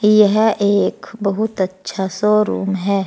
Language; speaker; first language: Hindi; native; Hindi